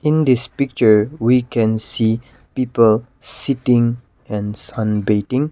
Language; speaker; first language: English; non-native, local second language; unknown